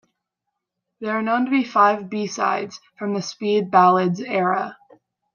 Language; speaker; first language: English; native; English